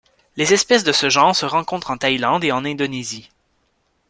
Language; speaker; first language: French; native; French